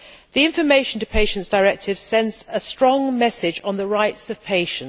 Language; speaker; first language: English; native; English